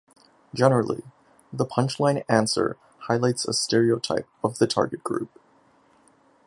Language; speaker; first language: English; native; English